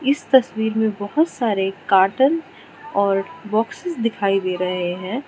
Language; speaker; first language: Hindi; non-native, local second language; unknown